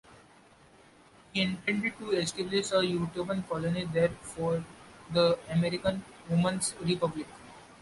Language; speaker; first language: English; non-native, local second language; Marathi